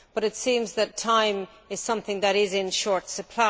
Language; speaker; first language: English; native; English